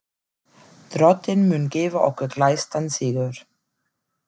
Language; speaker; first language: Icelandic; non-native, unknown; German